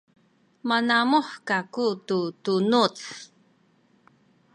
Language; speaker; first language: Sakizaya; non-native, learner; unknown